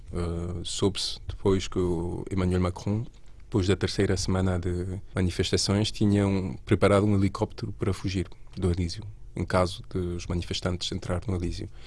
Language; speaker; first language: Portuguese; non-native, related language; Spanish